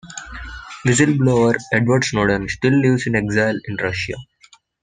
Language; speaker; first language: English; non-native, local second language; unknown